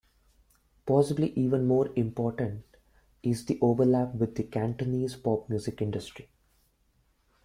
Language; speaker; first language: English; non-native, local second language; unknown